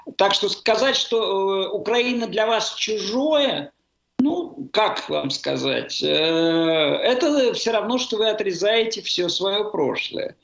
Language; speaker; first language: Russian; native; Russian